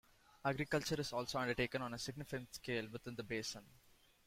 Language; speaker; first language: English; non-native, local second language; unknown